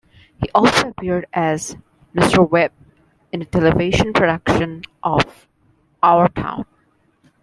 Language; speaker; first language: English; non-native, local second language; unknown